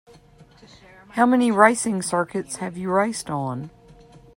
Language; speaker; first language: English; native; English